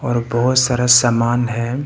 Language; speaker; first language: Hindi; non-native, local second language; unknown